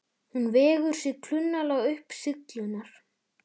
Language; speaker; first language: Icelandic; native; Icelandic